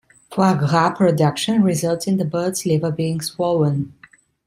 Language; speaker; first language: English; non-native, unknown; Italian